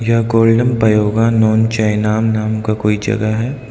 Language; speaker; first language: Hindi; non-native, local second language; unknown